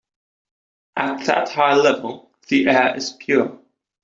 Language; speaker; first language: English; non-native, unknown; Dutch